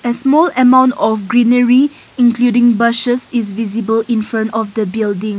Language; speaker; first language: English; non-native, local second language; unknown